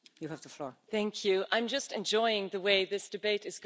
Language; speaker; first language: English; non-native, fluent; Dutch